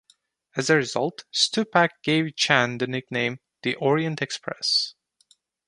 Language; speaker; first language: English; non-native, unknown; Turkish